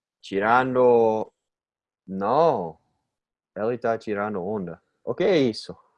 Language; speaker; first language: Portuguese; non-native, learner; English